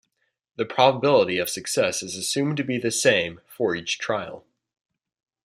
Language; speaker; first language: English; native; English